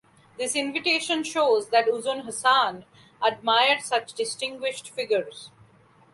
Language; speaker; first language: English; non-native, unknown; Bangla